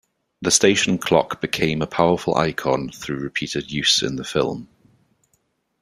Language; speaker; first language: English; native; English